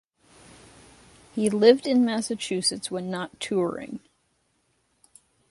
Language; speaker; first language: English; native; English